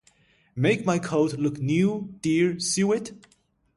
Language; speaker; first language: English; non-native, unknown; Chinese